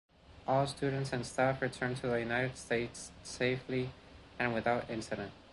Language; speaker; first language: English; non-native, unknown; Spanish